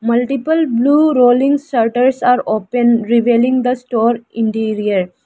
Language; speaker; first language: English; non-native, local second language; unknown